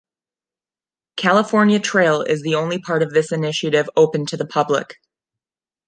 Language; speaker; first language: English; non-native, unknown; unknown